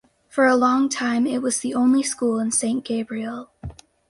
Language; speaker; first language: English; native; English